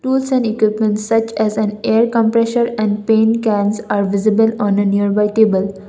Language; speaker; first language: English; non-native, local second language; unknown